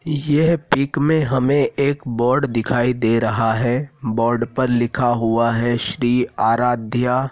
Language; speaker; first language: Hindi; native; Hindi